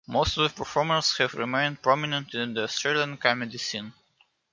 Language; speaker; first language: English; non-native, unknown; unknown